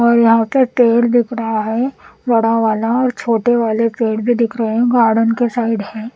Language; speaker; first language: Hindi; non-native, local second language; Punjabi